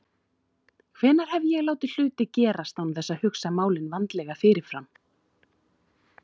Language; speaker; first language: Icelandic; native; Icelandic